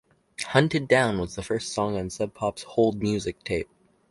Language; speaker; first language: English; native; English